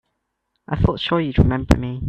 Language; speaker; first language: English; native; English